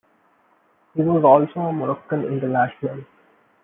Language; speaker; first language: English; non-native, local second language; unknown